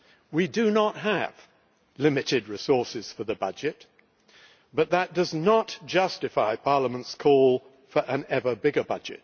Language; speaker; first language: English; native; English